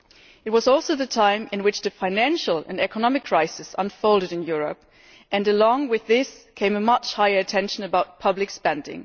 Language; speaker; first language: English; non-native, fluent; German